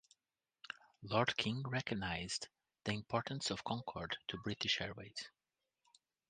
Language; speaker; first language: English; non-native, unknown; Portuguese